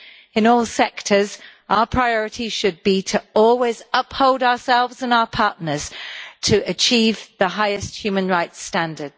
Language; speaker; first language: English; native; English